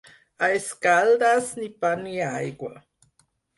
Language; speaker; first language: Catalan; non-native, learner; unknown